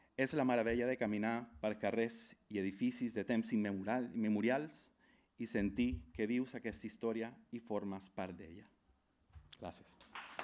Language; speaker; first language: Catalan; non-native, fluent; Spanish